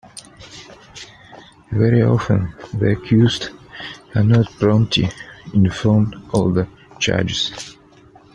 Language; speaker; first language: English; non-native, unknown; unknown